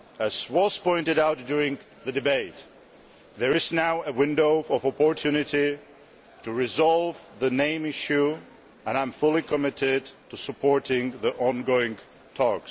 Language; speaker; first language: English; non-native, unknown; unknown